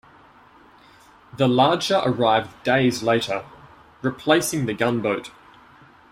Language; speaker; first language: English; native; English